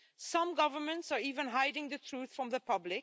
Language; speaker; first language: English; non-native, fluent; Dutch